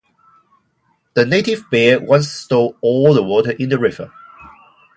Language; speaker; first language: English; non-native, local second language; Cantonese